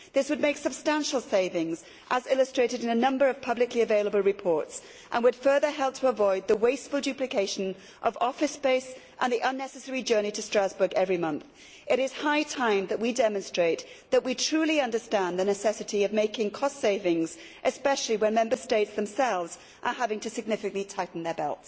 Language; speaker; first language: English; native; English